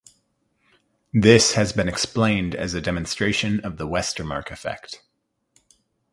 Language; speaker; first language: English; native; English